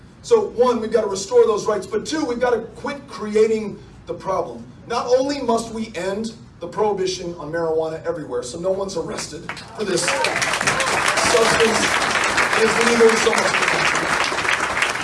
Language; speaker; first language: English; native; English